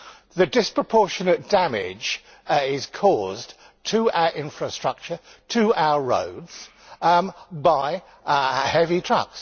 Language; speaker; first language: English; native; English